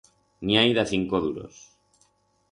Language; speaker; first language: Aragonese; non-native, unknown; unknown